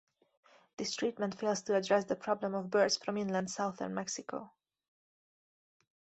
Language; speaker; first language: English; native; English